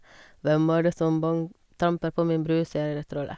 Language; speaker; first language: Norwegian; non-native, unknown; Hungarian